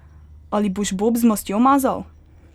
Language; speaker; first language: Slovenian; native; Slovenian